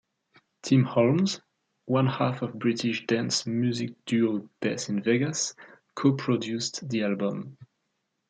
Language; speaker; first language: English; non-native, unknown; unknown